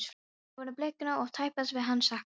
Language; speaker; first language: Icelandic; non-native, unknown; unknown